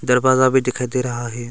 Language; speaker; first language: Hindi; early bilingual, other home language; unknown